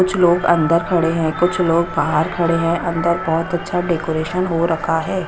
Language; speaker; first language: Hindi; non-native, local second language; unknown